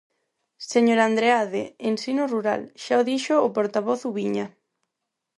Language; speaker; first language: Galician; non-native, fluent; Spanish